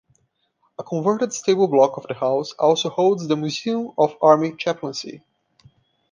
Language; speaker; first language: English; non-native, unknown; Portuguese